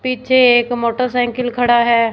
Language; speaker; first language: Hindi; non-native, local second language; Punjabi